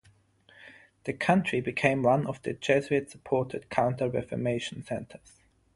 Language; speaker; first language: English; non-native, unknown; German